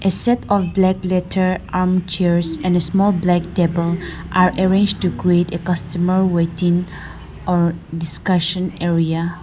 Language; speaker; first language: English; non-native, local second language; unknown